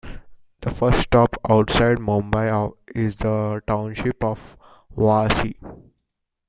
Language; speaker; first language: English; non-native, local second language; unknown